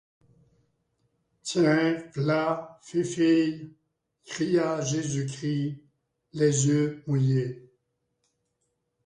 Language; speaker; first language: French; native; French